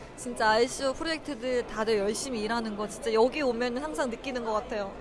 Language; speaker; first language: Korean; native; Korean